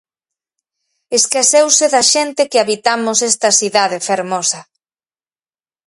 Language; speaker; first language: Galician; native; Galician